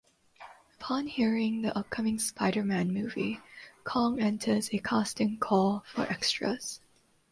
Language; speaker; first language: English; non-native, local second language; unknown